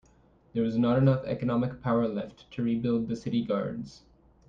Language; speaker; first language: English; native; English